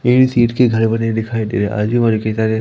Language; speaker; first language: Hindi; native; Hindi